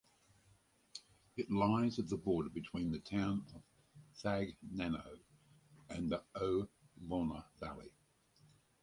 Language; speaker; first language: English; native; English